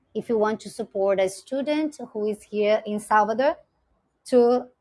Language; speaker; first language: English; non-native, fluent; Portuguese